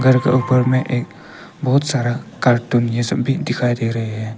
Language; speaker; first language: Hindi; non-native, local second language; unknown